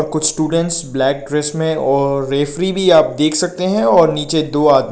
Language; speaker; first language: Hindi; non-native, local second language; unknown